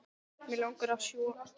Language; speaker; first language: Icelandic; non-native, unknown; English